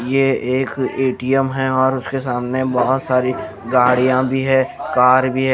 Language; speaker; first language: Hindi; non-native, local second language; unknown